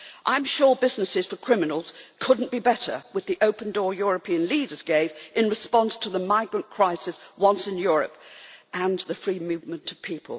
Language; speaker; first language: English; native; English